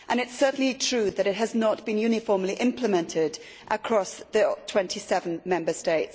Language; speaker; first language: English; native; English